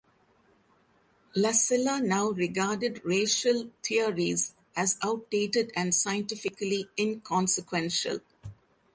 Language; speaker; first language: English; non-native, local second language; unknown